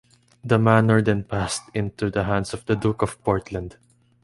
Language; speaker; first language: English; non-native, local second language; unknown